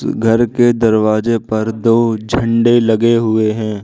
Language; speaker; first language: Hindi; non-native, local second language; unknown